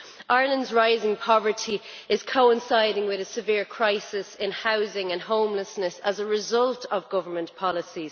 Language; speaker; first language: English; native; English